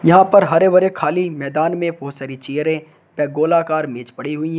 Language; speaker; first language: Hindi; native; Hindi